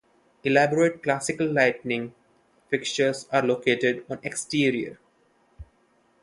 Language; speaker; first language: English; non-native, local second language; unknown